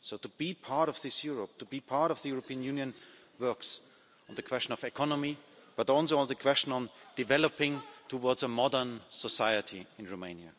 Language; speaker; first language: English; non-native, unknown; German